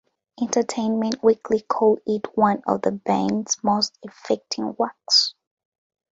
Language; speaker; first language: English; non-native, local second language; Ganda